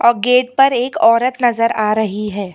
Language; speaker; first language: Hindi; non-native, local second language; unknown